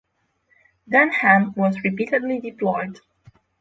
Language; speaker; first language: English; non-native, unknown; Polish